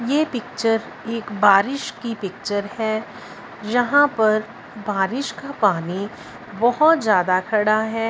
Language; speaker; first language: Hindi; non-native, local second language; Punjabi